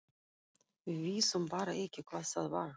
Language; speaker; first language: Icelandic; non-native, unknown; Russian